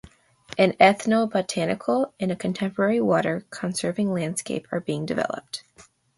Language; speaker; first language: English; native; English